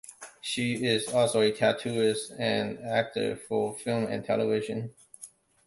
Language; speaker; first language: English; non-native, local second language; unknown